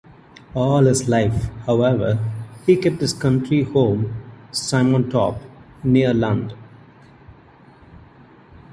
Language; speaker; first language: English; non-native, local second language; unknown